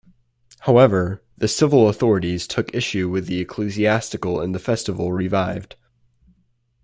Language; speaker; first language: English; native; English